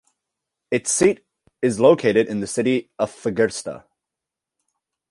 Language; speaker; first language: English; native; English